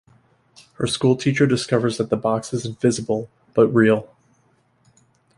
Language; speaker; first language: English; native; English